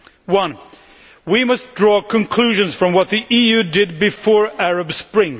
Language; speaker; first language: English; non-native, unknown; Swedish